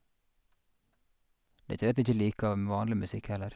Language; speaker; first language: Norwegian; native; Norwegian